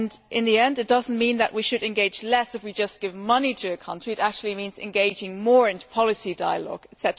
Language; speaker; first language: English; non-native, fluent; German